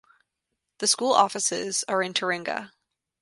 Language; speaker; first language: English; native; English